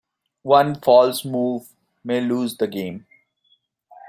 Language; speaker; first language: English; non-native, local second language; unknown